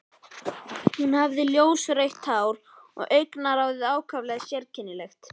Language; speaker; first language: Icelandic; native; Icelandic